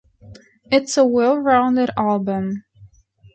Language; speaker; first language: English; non-native, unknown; Spanish